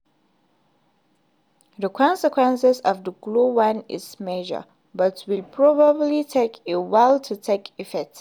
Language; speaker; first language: English; non-native, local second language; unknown